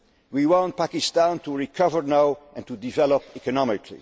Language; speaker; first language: English; non-native, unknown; Dutch